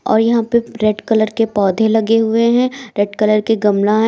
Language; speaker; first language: Hindi; native; Hindi